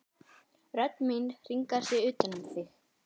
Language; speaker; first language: Icelandic; native; Icelandic